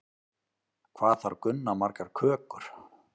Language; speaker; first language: Icelandic; native; Icelandic